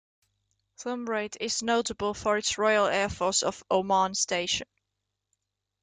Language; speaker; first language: English; native; English